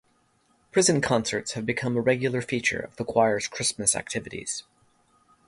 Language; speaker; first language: English; native; English